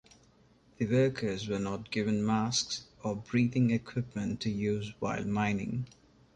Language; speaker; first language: English; non-native, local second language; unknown